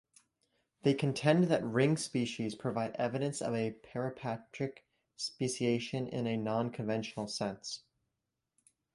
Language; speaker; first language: English; native; English